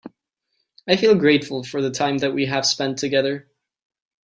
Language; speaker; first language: English; native; English